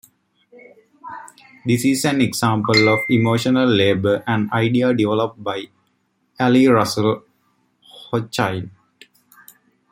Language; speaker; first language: English; native; English